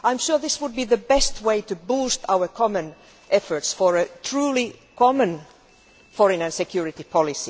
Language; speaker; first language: English; non-native, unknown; Finnish